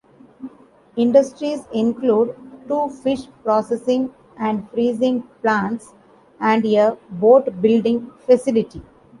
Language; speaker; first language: English; non-native, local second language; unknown